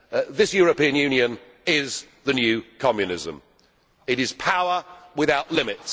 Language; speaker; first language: English; native; English